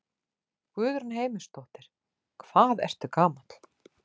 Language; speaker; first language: Icelandic; native; Icelandic